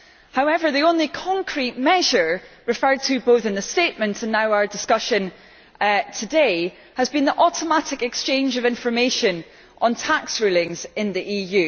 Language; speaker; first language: English; native; English